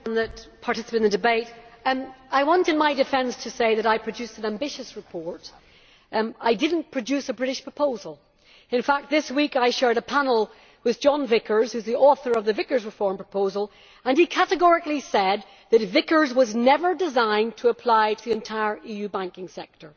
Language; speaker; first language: English; native; English